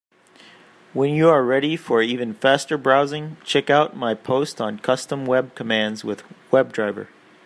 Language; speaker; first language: English; native; English